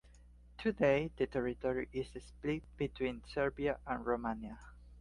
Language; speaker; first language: English; non-native, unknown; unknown